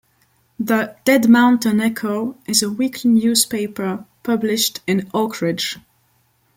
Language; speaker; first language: English; non-native, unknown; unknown